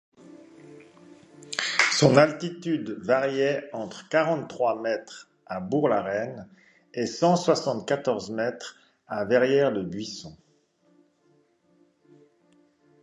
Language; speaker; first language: French; native; French